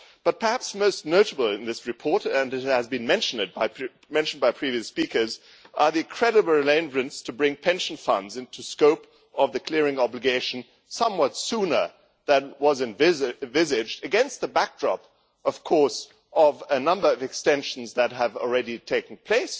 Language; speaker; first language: English; non-native, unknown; German